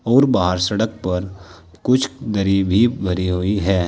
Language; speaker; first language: Hindi; native; Hindi